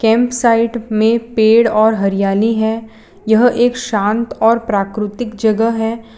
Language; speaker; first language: Hindi; non-native, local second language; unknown